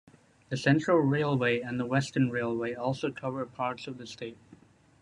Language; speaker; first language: English; native; English